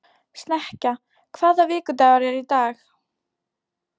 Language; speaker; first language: Icelandic; non-native, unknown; Polish